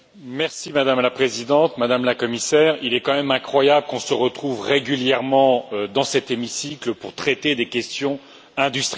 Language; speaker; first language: French; native; French